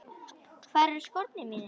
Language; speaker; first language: Icelandic; native; Icelandic